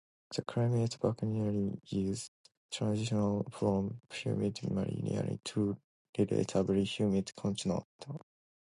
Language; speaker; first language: English; non-native, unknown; Japanese